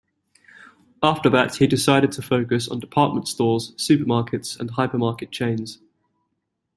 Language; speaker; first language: English; native; English